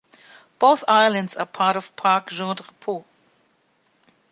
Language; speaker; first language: English; non-native, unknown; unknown